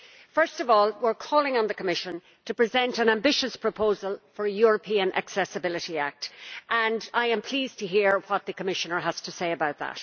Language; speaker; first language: English; native; English